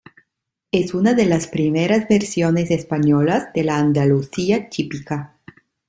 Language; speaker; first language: Spanish; non-native, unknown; Italian